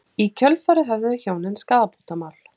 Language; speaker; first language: Icelandic; native; Icelandic